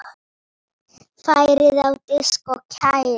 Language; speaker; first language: Icelandic; non-native, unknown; Polish